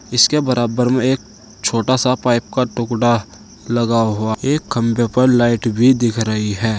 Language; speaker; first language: Hindi; native; Hindi